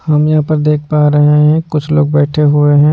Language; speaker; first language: Hindi; non-native, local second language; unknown